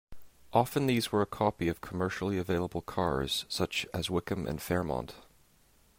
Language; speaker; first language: English; native; English